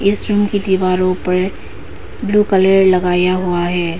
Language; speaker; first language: Hindi; non-native, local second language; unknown